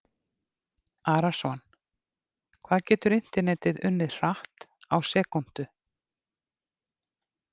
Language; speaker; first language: Icelandic; native; Icelandic